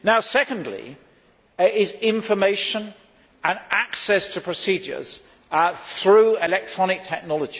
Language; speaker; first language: English; native; English